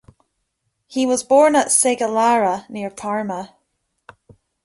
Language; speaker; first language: English; native; English